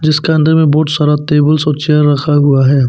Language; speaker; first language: Hindi; non-native, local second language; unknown